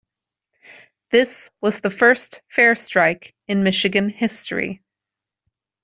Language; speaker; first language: English; native; English